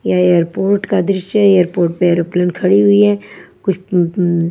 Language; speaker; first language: Hindi; non-native, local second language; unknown